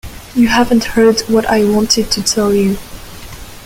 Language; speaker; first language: English; non-native, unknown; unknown